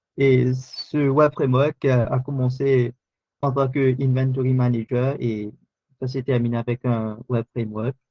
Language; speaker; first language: French; non-native, local second language; Morisyen